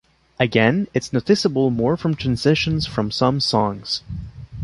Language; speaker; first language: English; non-native, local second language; French